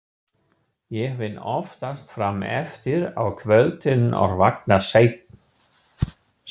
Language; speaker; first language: Icelandic; non-native, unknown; German